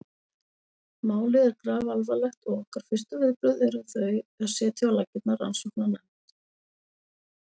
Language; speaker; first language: Icelandic; native; Icelandic